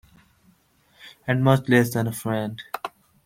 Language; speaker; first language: English; non-native, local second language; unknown